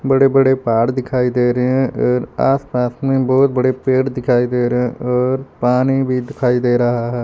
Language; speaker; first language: Hindi; non-native, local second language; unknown